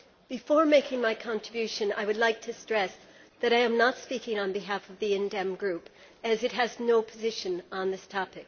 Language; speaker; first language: English; native; English